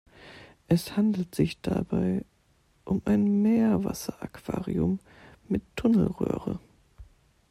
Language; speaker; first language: German; native; German